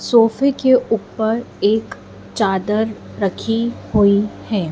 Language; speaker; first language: Hindi; native; Hindi